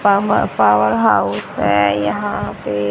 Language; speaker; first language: Hindi; native; Hindi